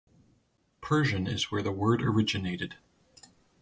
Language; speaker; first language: English; native; English